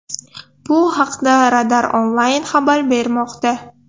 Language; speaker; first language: Uzbek; non-native, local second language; Russian